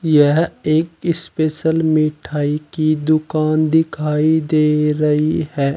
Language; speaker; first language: Hindi; native; Hindi